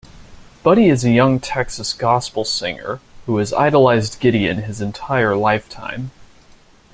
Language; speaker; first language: English; native; English